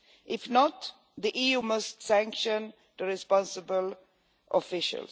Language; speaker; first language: English; non-native, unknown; Swedish